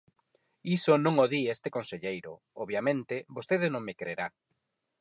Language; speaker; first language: Galician; non-native, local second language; Spanish